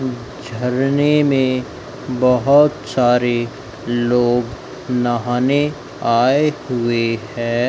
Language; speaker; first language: Hindi; native; Hindi